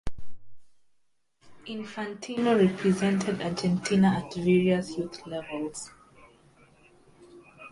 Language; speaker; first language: English; native; English